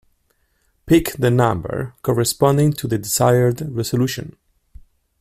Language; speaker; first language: English; non-native, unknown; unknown